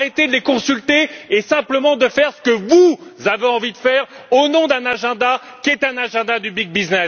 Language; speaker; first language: French; native; French